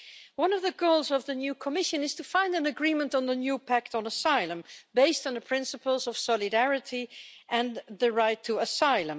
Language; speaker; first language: English; non-native, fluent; Dutch